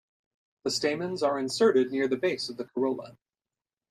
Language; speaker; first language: English; native; English